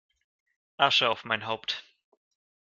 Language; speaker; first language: German; non-native, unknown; Russian